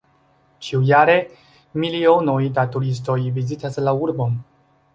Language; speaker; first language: Esperanto; non-native, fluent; Chinese